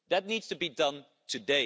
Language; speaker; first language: English; non-native, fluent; Dutch